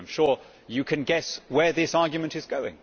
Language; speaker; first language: English; native; English